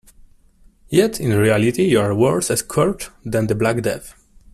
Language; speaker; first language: English; non-native, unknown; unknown